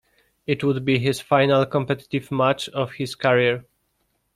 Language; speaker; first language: English; non-native, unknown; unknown